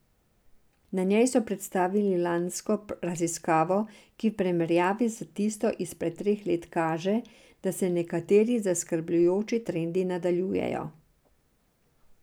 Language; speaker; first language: Slovenian; non-native, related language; Serbian